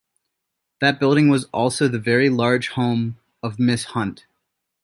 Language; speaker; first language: English; native; English